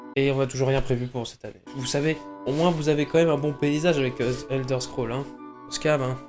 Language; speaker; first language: French; native; French